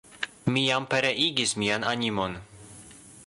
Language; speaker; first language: Esperanto; non-native, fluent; Polish